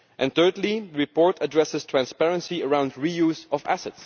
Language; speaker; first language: English; non-native, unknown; Dutch